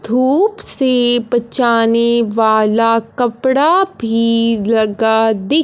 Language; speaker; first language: Hindi; non-native, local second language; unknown